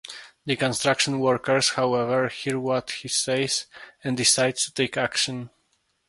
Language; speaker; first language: English; non-native, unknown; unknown